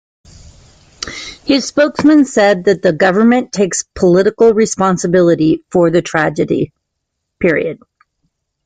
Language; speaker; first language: English; native; English